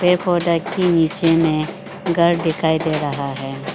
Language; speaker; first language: Hindi; non-native, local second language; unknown